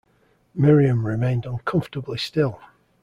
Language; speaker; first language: English; native; English